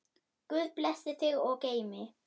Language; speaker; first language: Icelandic; non-native, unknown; German